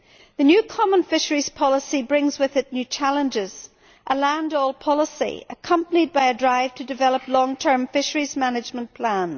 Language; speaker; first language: English; native; English